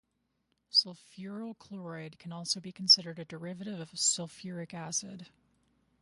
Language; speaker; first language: English; native; English